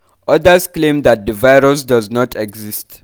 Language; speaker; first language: English; non-native, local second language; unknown